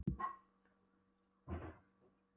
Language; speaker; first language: Icelandic; non-native, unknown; Polish